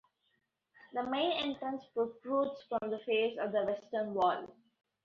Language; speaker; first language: English; non-native, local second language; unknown